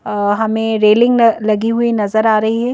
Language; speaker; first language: Hindi; native; Hindi